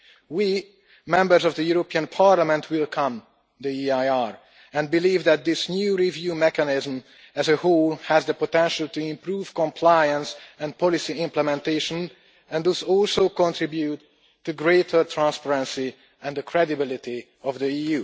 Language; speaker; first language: English; non-native, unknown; Hungarian